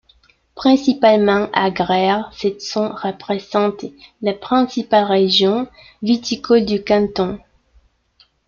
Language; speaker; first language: French; non-native, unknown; Spanish